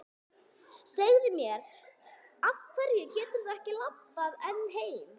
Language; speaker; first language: Icelandic; non-native, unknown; English